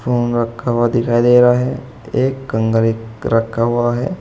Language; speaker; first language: Hindi; native; Hindi